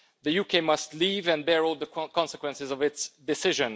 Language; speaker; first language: English; non-native, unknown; Hungarian